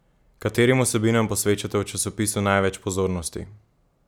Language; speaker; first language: Slovenian; native; Slovenian